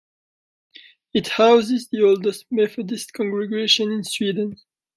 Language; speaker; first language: English; non-native, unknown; French